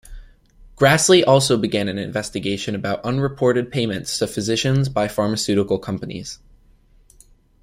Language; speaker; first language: English; native; English